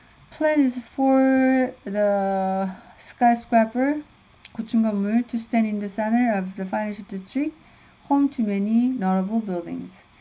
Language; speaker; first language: English; non-native, fluent; Korean